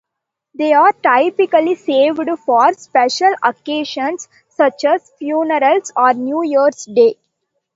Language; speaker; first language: English; non-native, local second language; Tamil